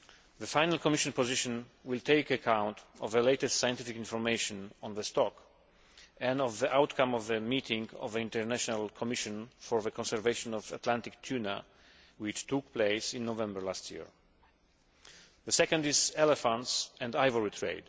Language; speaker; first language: English; non-native, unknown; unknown